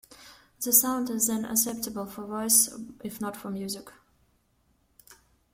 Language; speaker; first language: English; non-native, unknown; Russian